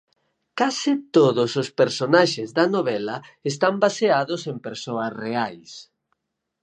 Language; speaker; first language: Galician; native; Galician